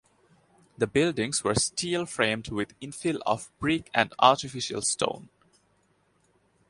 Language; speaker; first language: English; non-native, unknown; Bangla